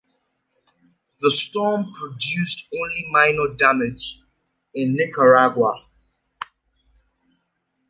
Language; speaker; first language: English; native; English